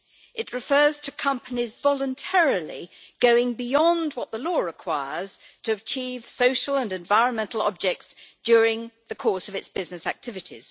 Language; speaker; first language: English; native; English